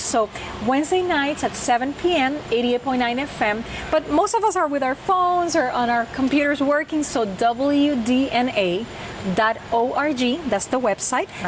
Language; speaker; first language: English; non-native, local second language; Spanish